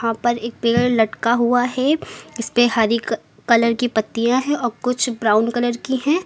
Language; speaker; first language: Hindi; native; Hindi